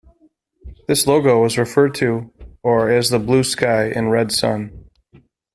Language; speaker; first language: English; native; English